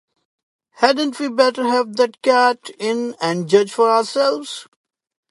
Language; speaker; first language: English; non-native, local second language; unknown